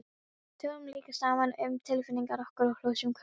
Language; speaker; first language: Icelandic; non-native, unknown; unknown